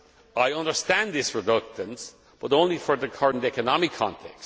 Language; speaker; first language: English; non-native, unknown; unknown